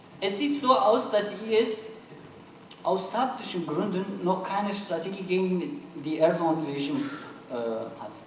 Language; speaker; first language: German; non-native, fluent; Turkish